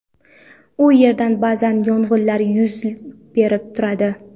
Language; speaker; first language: Uzbek; non-native, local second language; Kara-Kalpak